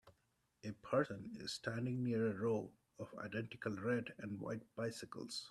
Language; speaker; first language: English; non-native, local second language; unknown